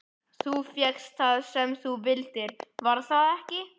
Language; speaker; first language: Icelandic; native; Icelandic